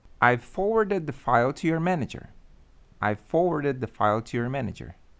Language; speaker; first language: English; non-native, fluent; Portuguese